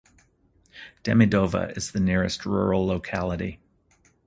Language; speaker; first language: English; native; English